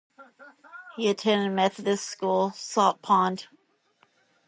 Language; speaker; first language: English; native; English